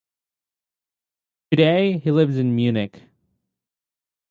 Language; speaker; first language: English; native; English